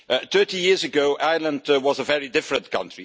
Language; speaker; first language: English; non-native, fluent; Dutch